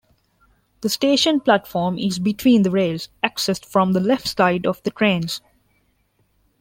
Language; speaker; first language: English; non-native, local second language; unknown